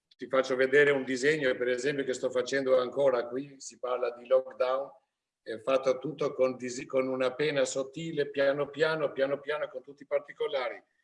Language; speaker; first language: Italian; non-native, fluent; Albanian